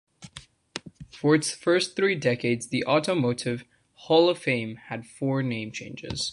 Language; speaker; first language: English; non-native, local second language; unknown